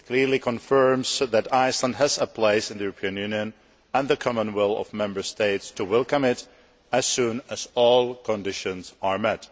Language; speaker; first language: English; non-native, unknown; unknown